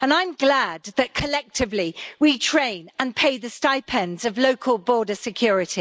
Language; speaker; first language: English; native; English